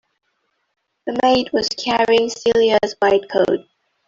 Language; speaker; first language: English; non-native, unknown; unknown